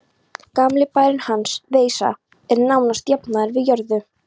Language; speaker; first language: Icelandic; non-native, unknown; Polish